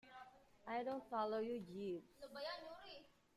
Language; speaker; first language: English; non-native, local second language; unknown